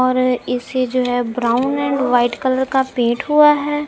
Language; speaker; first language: Hindi; non-native, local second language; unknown